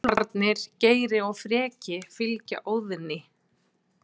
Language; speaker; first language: Icelandic; native; Icelandic